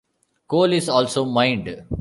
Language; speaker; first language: English; non-native, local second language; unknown